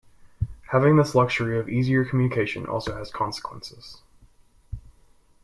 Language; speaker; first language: English; native; English